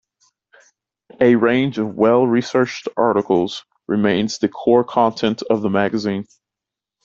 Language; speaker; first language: English; native; English